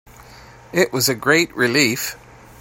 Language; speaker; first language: English; native; English